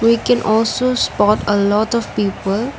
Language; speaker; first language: English; non-native, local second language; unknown